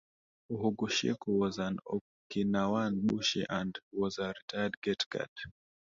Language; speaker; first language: English; non-native, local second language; Swahili